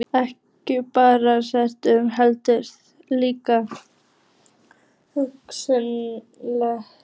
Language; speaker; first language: Icelandic; native; Icelandic